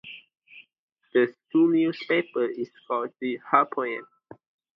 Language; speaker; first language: English; non-native, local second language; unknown